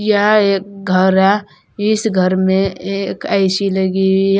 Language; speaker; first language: Hindi; native; Hindi